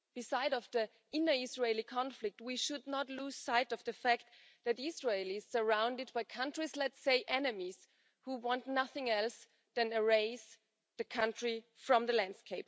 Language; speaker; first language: English; non-native, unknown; German